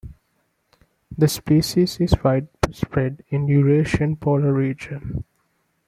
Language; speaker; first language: English; non-native, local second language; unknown